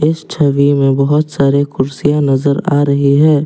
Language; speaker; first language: Hindi; non-native, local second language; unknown